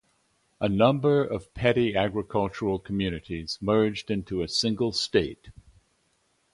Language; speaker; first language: English; native; English